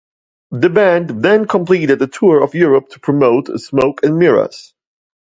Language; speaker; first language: English; non-native, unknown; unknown